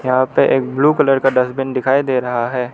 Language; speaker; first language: Hindi; non-native, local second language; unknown